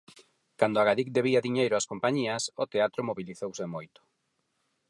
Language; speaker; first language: Galician; non-native, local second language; Spanish